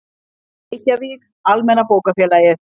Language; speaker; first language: Icelandic; native; Icelandic